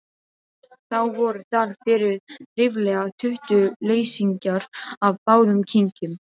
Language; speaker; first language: Icelandic; non-native, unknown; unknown